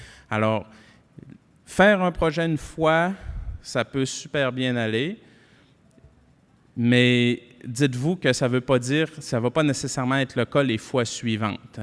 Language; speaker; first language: French; native; French